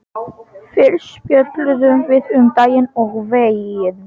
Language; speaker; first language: Icelandic; non-native, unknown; Polish